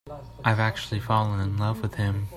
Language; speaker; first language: English; native; English